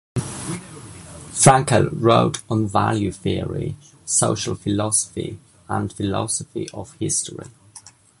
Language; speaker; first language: English; native; English